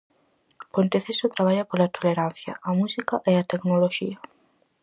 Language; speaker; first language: Galician; native; Galician